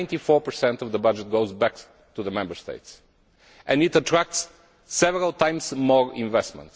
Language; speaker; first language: English; non-native, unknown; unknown